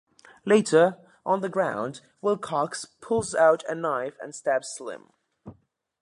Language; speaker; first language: English; native; English